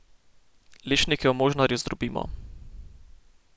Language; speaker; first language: Slovenian; native; Slovenian